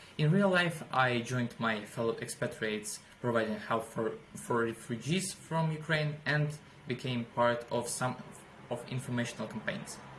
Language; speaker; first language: English; non-native, fluent; Ukrainian